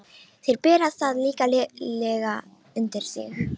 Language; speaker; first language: Icelandic; non-native, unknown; Romanian